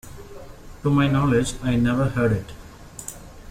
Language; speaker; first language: English; non-native, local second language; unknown